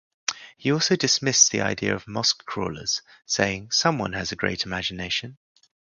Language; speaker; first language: English; native; English